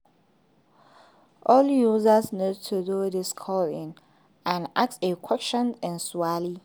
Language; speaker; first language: English; non-native, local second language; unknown